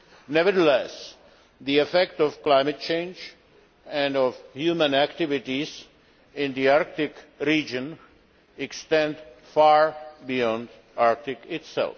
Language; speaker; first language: English; non-native, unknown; Czech